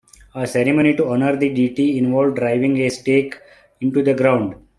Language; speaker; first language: English; non-native, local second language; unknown